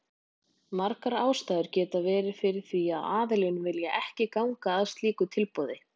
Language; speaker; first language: Icelandic; native; Icelandic